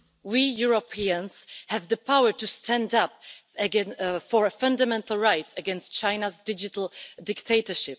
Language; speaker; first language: English; non-native, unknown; Czech